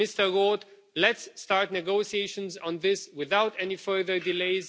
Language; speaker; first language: English; non-native, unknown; Romanian